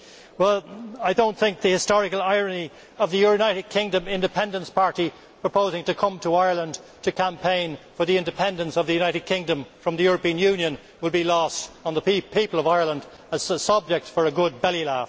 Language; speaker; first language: English; native; English